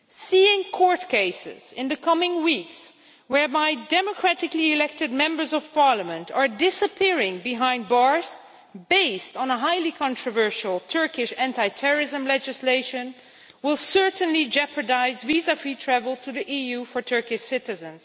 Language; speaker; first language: English; non-native, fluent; Dutch